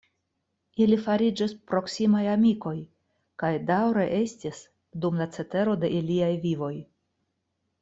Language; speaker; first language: Esperanto; non-native, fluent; Russian